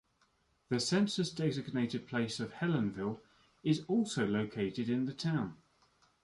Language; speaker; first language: English; native; English